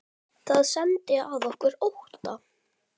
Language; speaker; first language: Icelandic; native; Icelandic